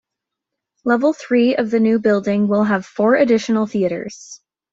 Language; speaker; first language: English; native; English